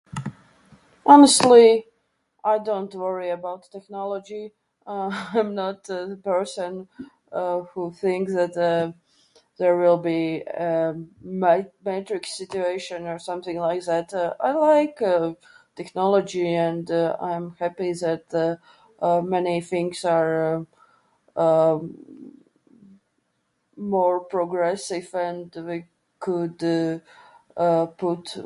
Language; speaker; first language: English; non-native, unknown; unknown